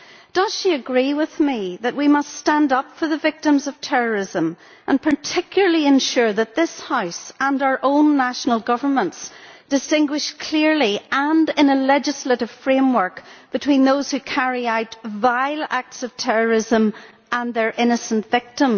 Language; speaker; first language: English; native; English